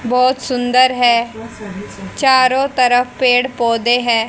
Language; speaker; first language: Hindi; native; Hindi